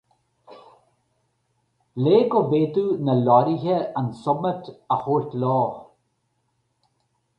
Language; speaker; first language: Irish; native; Irish